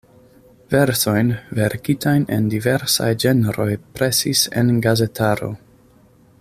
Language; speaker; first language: Esperanto; non-native, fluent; English